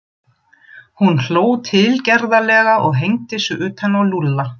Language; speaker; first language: Icelandic; non-native, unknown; German